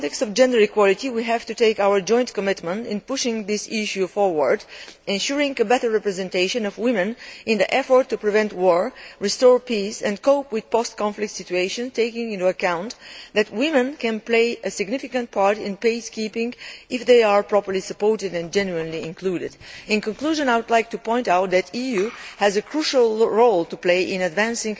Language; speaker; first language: English; non-native, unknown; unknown